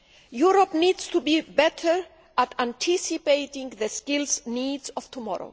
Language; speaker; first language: English; non-native, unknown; Greek